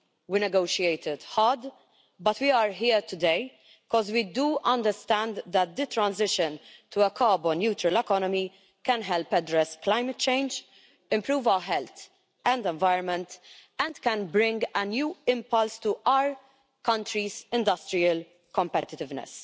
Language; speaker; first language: English; non-native, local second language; Maltese